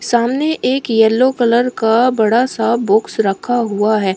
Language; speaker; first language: Hindi; native; Hindi